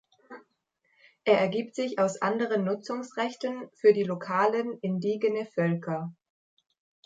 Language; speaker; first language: German; native; German